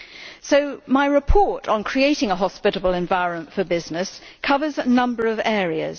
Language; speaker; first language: English; native; English